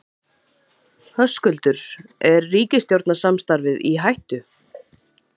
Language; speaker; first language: Icelandic; native; Icelandic